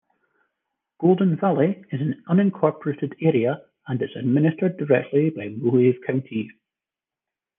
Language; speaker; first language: English; native; English